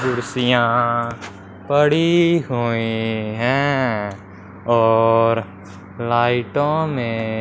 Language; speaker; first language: Hindi; non-native, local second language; Punjabi